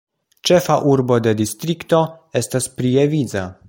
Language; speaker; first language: Esperanto; non-native, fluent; Polish